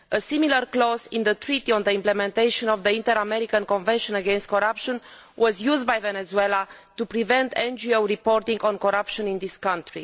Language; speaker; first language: English; non-native, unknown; Romanian